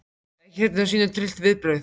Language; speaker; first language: Icelandic; native; Icelandic